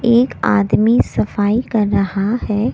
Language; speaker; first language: Hindi; native; Hindi